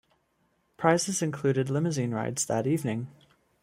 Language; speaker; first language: English; native; English